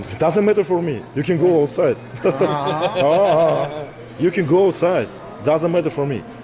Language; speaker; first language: English; non-native, fluent; Russian